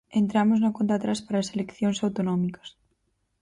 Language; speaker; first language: Galician; native; Galician